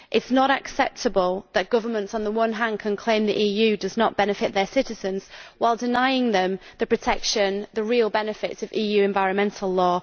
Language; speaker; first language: English; native; English